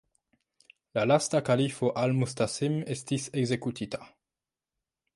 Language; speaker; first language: Esperanto; non-native, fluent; French